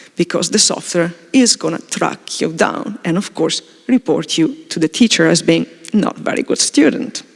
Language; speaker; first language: English; non-native, fluent; Italian